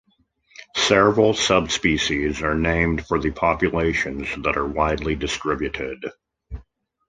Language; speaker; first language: English; native; English